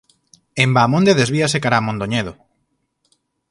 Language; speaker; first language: Galician; native; Galician